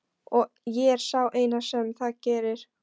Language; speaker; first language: Icelandic; non-native, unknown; Polish